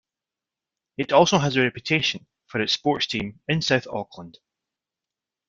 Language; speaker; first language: English; native; English